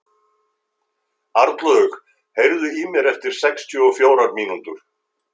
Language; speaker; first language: Icelandic; native; Icelandic